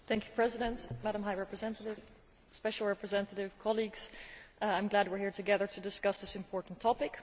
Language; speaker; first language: English; non-native, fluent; Dutch